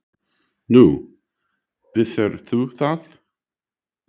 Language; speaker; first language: Icelandic; non-native, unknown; English